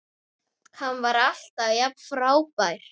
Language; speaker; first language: Icelandic; native; Icelandic